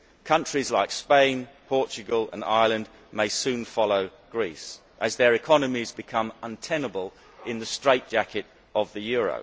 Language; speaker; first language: English; native; English